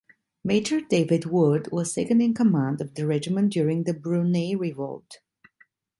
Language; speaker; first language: English; non-native, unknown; Italian